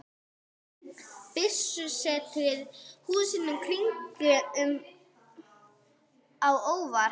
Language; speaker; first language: Icelandic; non-native, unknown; English